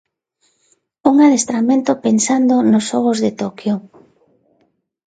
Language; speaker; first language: Galician; non-native, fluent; Spanish